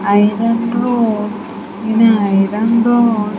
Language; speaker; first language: English; non-native, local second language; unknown